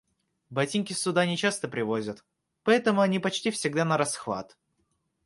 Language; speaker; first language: Russian; native; Russian